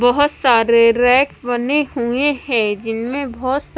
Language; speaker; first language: Hindi; non-native, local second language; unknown